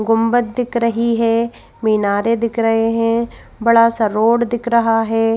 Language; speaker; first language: Hindi; native; Hindi